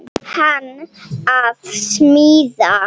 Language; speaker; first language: Icelandic; non-native, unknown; Slovenian